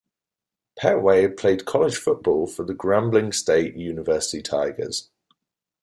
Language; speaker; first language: English; native; English